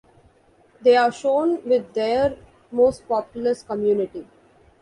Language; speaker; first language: English; non-native, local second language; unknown